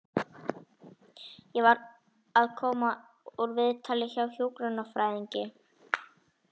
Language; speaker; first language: Icelandic; native; Icelandic